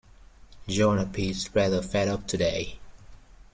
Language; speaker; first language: English; native; English